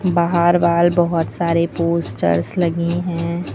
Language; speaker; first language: Hindi; native; Hindi